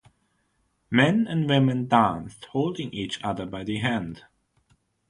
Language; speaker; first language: English; non-native, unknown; German